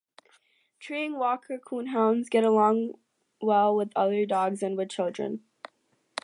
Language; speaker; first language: English; native; English